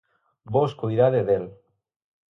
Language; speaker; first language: Galician; native; Galician